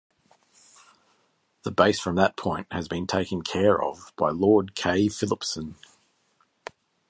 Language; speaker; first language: English; native; English